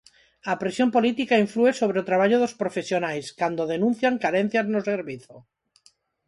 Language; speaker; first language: Galician; non-native, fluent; Spanish